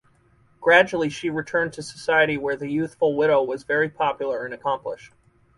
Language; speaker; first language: English; native; English